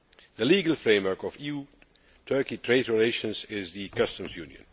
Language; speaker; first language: English; non-native, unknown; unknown